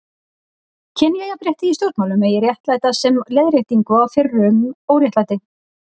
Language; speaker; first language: Icelandic; native; Icelandic